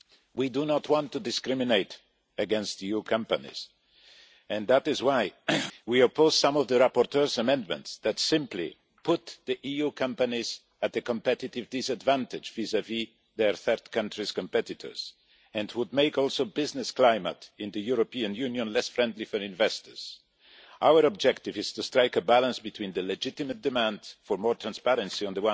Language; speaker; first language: English; non-native, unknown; Polish